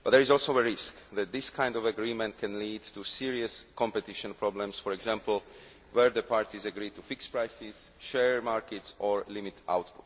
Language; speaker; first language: English; non-native, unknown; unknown